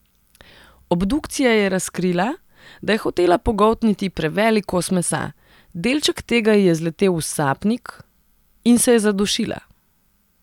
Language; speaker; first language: Slovenian; non-native, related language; Serbian